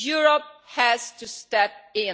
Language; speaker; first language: English; non-native, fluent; Italian